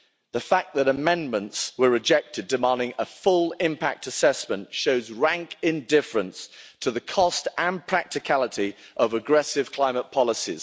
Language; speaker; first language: English; native; English